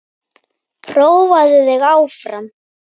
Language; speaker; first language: Icelandic; native; Icelandic